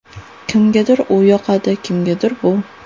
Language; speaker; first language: Uzbek; non-native, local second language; Russian